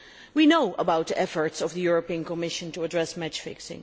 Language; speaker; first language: English; non-native, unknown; Dutch